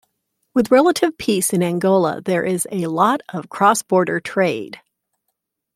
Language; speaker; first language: English; native; English